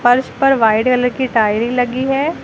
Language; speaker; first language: Hindi; native; Hindi